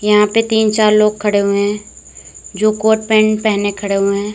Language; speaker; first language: Hindi; native; Hindi